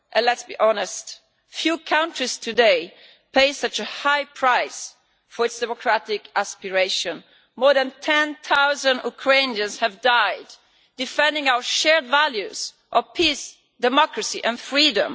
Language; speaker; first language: English; non-native, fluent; Italian